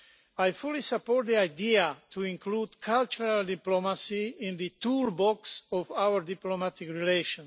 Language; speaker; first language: English; non-native, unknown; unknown